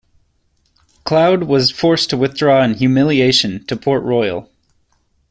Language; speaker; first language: English; native; English